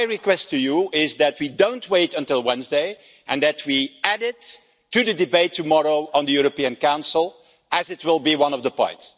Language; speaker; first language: English; non-native, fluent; Dutch